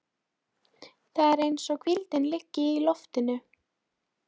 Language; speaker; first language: Icelandic; non-native, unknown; Polish